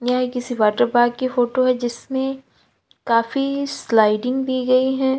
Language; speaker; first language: Hindi; native; Hindi